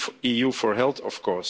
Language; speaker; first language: English; non-native, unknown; Dutch